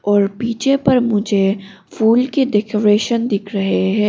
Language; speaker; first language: Hindi; non-native, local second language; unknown